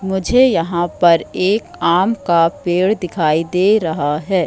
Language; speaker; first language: Hindi; native; Hindi